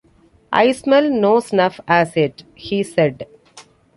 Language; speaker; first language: English; non-native, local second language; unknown